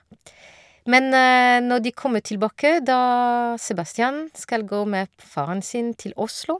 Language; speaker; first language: Norwegian; non-native, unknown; French